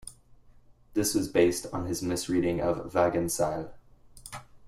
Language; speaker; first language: English; native; English